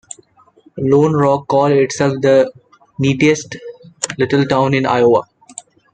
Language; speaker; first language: English; non-native, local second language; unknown